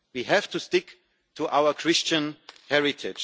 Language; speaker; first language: English; non-native, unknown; German